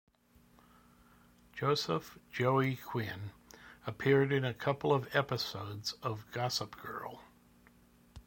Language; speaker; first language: English; native; English